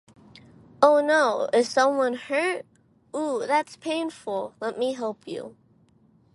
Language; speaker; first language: English; non-native, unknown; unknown